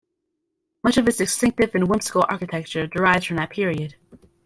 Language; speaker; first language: English; native; English